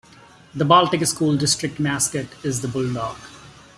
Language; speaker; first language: English; non-native, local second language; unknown